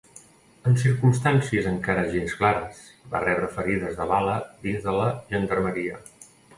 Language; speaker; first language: Catalan; native; Catalan